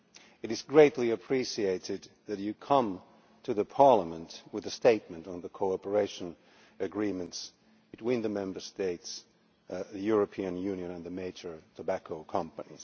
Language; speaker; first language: English; non-native, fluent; Finnish